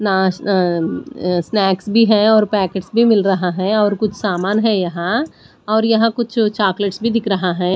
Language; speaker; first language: Hindi; non-native, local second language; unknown